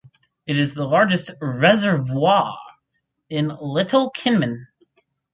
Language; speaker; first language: English; native; English